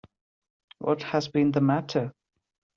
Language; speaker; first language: English; non-native, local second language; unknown